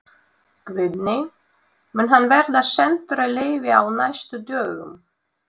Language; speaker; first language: Icelandic; non-native, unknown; Russian